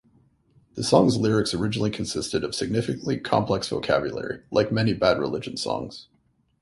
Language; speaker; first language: English; native; English